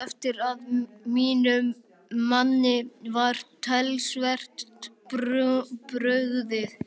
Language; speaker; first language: Icelandic; native; Icelandic